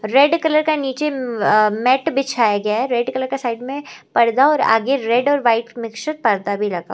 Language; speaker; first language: Hindi; native; Hindi